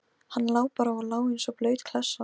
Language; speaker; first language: Icelandic; non-native, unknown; Polish